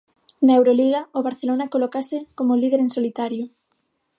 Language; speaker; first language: Galician; non-native, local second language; Spanish